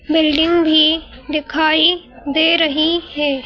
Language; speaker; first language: Hindi; native; Hindi